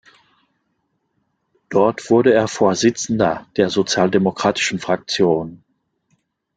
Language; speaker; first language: German; non-native, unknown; French